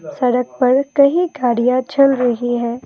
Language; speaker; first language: Hindi; non-native, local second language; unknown